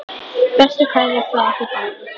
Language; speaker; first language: Icelandic; native; Icelandic